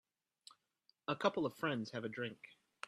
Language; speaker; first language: English; native; English